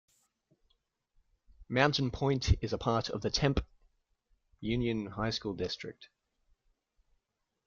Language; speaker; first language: English; native; English